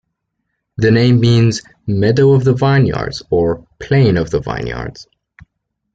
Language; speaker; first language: English; native; English